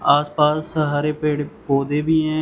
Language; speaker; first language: Hindi; non-native, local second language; Punjabi